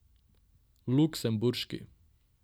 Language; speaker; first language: Slovenian; non-native, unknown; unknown